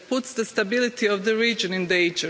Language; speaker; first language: English; non-native, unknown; Croatian